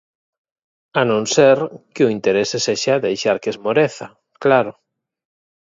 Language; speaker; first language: Galician; native; Galician